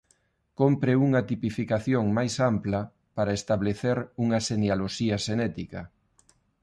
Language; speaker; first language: Galician; non-native, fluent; Spanish